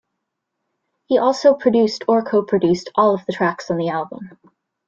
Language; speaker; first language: English; native; English